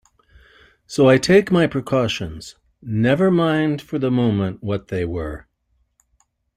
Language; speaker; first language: English; native; English